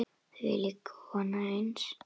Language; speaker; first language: Icelandic; native; Icelandic